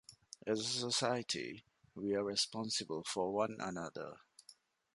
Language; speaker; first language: English; non-native, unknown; Divehi